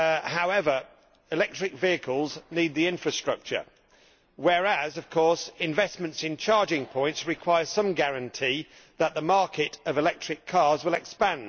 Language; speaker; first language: English; native; English